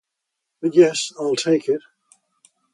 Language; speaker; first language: English; native; English